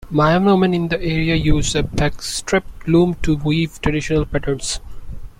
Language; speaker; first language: English; non-native, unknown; Bangla